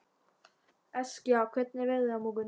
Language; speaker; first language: Icelandic; non-native, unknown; German